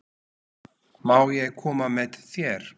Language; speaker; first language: Icelandic; non-native, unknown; Slovak